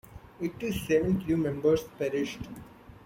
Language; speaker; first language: English; non-native, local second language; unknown